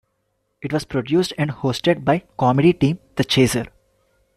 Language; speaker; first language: English; non-native, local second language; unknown